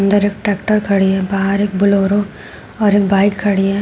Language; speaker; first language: Hindi; native; Hindi